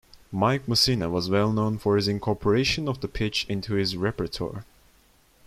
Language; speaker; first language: English; non-native, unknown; Turkish